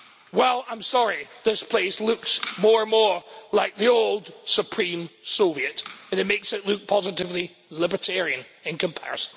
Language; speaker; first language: English; native; English